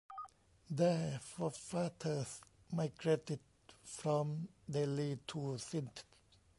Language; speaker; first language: English; non-native, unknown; Thai